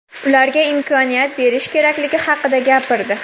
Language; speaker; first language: Uzbek; native; Uzbek